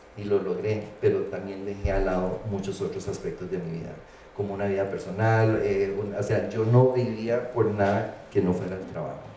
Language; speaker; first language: Spanish; early bilingual, heritage; Spanish